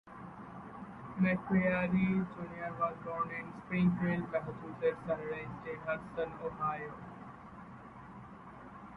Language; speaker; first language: English; native; English